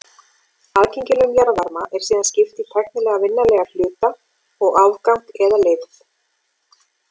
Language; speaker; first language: Icelandic; native; Icelandic